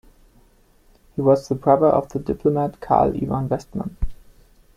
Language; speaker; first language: English; non-native, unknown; German